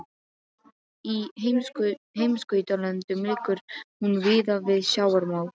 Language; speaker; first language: Icelandic; non-native, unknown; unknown